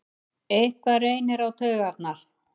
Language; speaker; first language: Icelandic; native; Icelandic